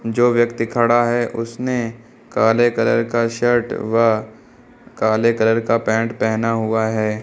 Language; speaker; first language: Hindi; native; Hindi